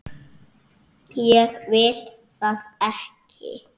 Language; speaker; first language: Icelandic; native; Icelandic